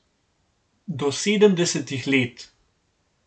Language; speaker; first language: Slovenian; native; Slovenian